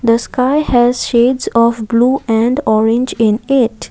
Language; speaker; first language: English; non-native, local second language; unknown